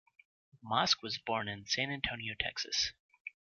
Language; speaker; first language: English; native; English